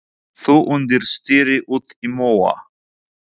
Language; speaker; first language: Icelandic; non-native, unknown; Polish